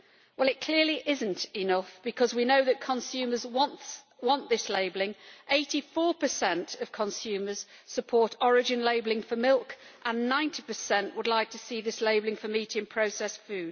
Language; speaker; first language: English; native; English